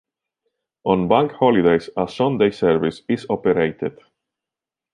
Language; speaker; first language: English; non-native, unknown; Italian